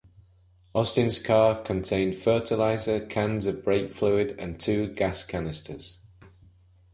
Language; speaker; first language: English; native; English